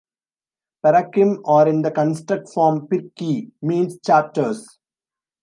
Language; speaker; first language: English; non-native, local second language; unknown